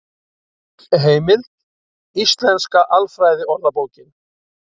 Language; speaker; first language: Icelandic; native; Icelandic